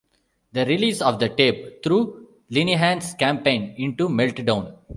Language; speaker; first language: English; non-native, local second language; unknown